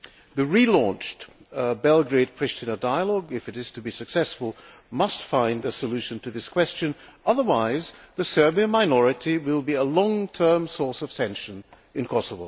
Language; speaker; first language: English; non-native, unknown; Hungarian